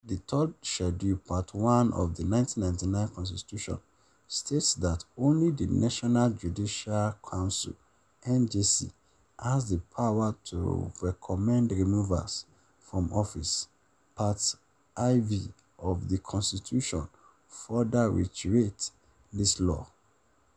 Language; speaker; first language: English; non-native, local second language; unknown